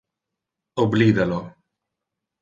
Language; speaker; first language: Interlingua; non-native, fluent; Italian